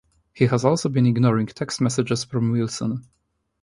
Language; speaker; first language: English; non-native, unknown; Polish